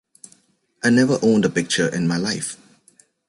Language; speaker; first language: English; native; English